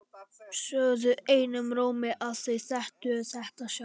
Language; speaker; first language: Icelandic; non-native, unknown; Polish